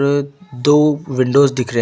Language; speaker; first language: Hindi; native; Hindi